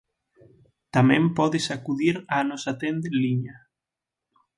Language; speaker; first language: Galician; native; Galician